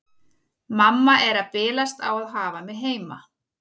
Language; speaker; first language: Icelandic; native; Icelandic